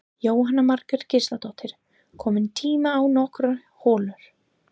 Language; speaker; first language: Icelandic; non-native, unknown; English